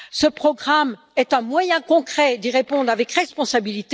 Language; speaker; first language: French; native; French